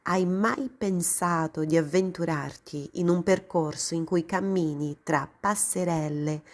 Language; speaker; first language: Italian; non-native, fluent; Portuguese